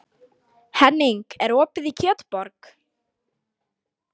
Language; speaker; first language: Icelandic; non-native, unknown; Lithuanian